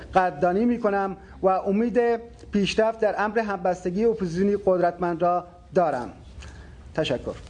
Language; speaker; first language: Persian; non-native, local second language; Baluchi